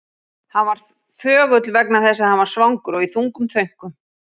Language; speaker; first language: Icelandic; native; Icelandic